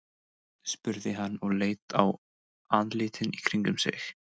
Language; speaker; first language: Icelandic; non-native, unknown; English